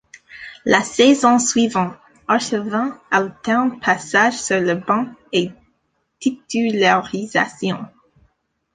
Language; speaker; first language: French; non-native, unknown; English